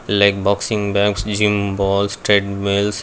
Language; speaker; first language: English; non-native, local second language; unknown